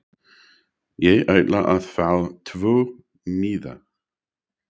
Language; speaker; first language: Icelandic; non-native, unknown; English